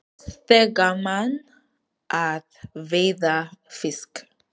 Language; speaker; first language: Icelandic; non-native, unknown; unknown